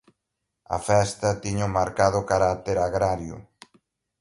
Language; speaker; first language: Galician; native; Galician